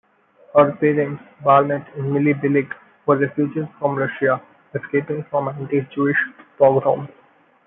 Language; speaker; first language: English; non-native, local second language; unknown